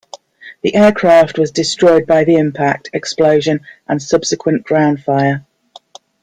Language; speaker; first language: English; native; English